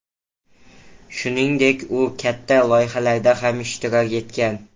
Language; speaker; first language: Uzbek; native; Uzbek